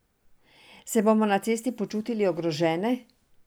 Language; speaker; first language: Slovenian; non-native, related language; Serbian